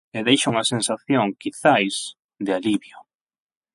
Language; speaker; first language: Galician; non-native, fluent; Spanish